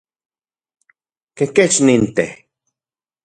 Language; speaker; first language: Central Puebla Nahuatl; non-native, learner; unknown